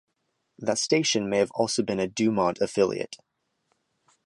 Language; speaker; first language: English; native; English